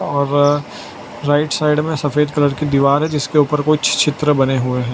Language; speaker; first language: Hindi; non-native, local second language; Gujarati